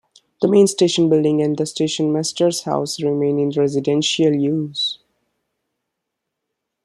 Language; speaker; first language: English; non-native, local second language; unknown